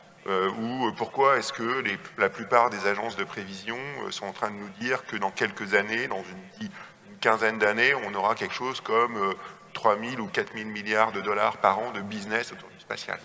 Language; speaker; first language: French; native; French